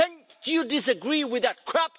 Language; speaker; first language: English; non-native, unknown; Spanish